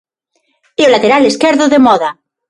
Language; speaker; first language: Galician; non-native, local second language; Spanish